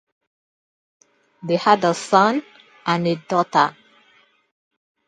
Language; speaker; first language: English; non-native, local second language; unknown